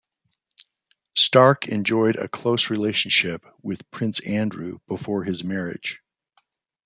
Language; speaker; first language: English; native; English